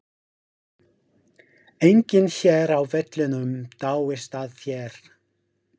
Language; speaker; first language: Icelandic; non-native, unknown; English